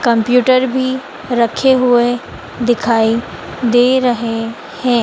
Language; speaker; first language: Hindi; native; Hindi